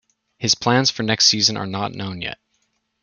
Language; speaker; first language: English; native; English